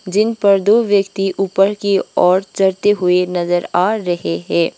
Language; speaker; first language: Hindi; non-native, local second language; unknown